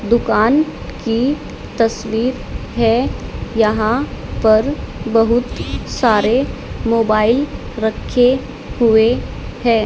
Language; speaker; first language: Hindi; native; Hindi